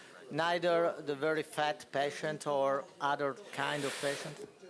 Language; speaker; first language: English; non-native, fluent; Italian